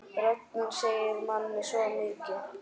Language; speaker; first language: Icelandic; native; Icelandic